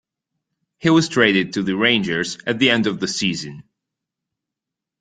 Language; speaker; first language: English; non-native, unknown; Italian